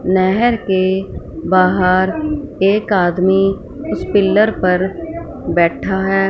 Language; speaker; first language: Hindi; non-native, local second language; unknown